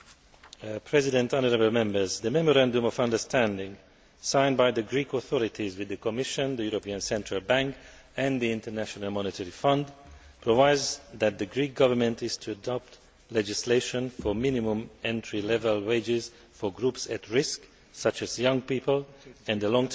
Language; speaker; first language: English; non-native, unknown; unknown